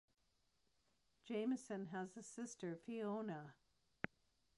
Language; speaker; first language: English; native; English